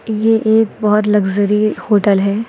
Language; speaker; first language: Hindi; native; Hindi